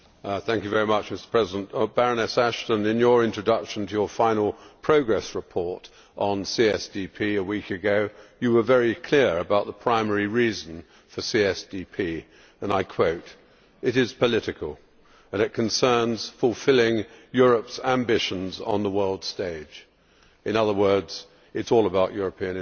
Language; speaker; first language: English; native; English